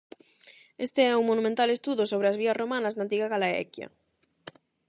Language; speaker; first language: Galician; non-native, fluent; Spanish